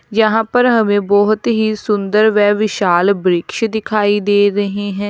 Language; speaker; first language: Hindi; native; Hindi